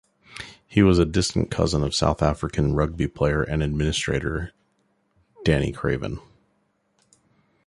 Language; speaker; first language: English; native; English